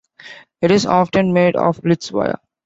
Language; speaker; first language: English; non-native, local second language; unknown